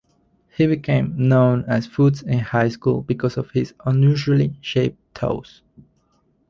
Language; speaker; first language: English; non-native, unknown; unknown